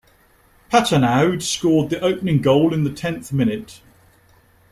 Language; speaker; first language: English; native; English